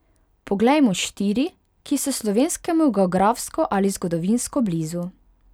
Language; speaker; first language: Slovenian; non-native, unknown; Hungarian